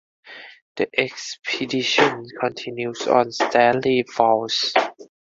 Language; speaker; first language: English; non-native, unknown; Thai